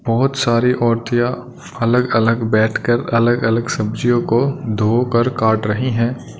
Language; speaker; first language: Hindi; non-native, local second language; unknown